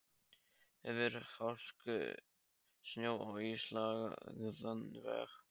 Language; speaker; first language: Icelandic; non-native, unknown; Polish